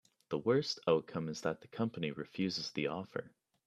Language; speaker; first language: English; native; English